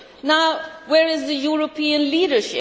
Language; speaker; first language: English; non-native, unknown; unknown